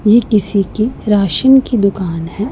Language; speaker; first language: Hindi; non-native, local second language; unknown